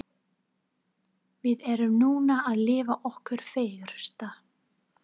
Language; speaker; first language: Icelandic; non-native, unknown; English